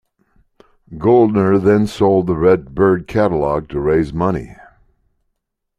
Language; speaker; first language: English; native; English